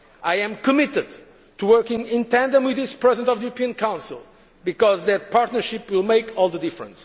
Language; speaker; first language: English; non-native, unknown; Portuguese